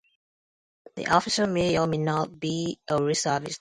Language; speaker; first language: English; non-native, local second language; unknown